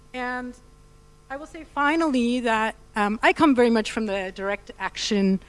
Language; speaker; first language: English; non-native, local second language; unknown